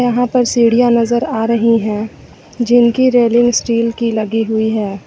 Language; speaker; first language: Hindi; native; Hindi